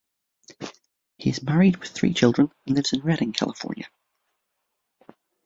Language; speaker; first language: English; native; English